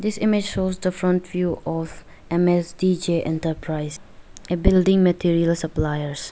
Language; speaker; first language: English; non-native, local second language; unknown